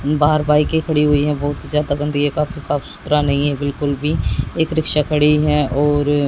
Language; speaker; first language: Hindi; native; Hindi